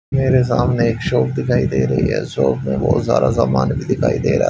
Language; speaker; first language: Hindi; native; Hindi